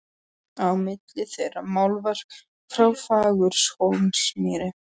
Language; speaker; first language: Icelandic; non-native, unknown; Polish